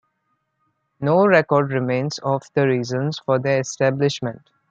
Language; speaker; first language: English; non-native, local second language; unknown